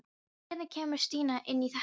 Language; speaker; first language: Icelandic; non-native, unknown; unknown